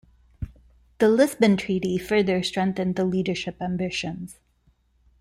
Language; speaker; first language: English; non-native, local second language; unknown